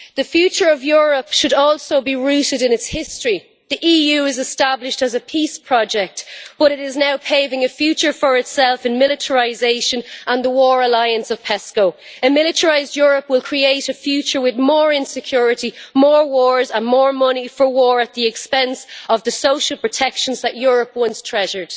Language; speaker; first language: English; native; English